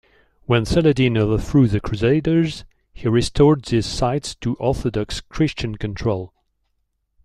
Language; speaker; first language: English; non-native, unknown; French